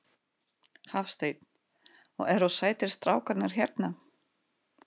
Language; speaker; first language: Icelandic; non-native, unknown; Russian